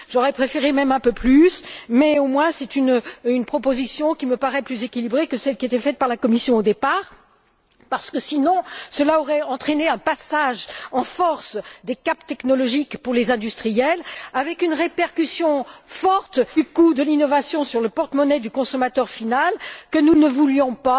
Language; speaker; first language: French; native; French